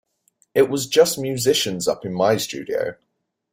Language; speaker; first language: English; native; English